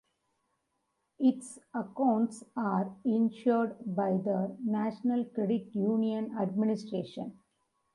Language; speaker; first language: English; non-native, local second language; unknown